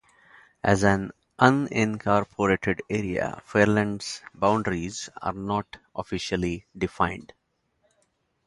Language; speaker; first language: English; non-native, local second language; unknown